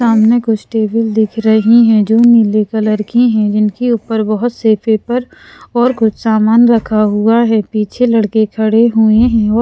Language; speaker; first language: Hindi; non-native, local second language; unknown